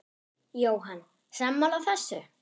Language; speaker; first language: Icelandic; non-native, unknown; German